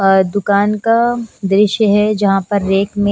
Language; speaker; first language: Hindi; non-native, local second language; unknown